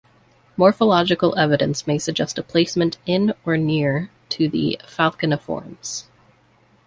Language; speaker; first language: English; native; English